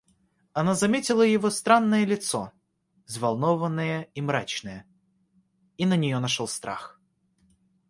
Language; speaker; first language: Russian; native; Russian